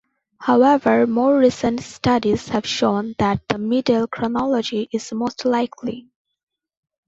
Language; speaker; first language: English; non-native, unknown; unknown